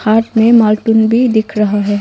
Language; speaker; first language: Hindi; non-native, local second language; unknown